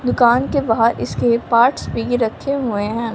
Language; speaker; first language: Hindi; non-native, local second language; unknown